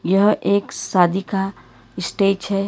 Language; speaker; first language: Hindi; non-native, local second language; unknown